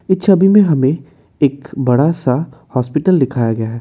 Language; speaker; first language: Hindi; non-native, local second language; Assamese